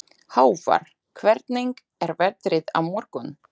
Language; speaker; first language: Icelandic; non-native, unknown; Slovak